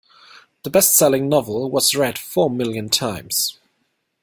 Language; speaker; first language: English; non-native, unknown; German